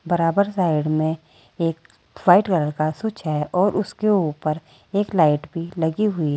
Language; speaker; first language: Hindi; native; Hindi